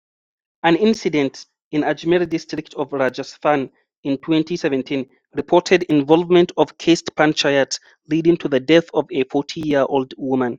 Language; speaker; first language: English; non-native, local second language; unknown